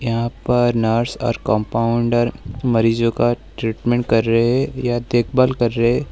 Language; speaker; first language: Hindi; native; Hindi